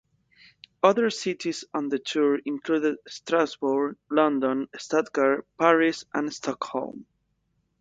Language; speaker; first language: English; non-native, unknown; Spanish